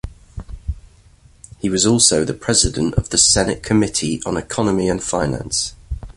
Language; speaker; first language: English; native; English